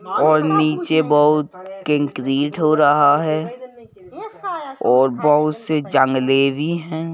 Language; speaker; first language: Hindi; native; Hindi